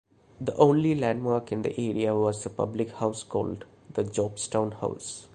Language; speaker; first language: English; non-native, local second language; Malayalam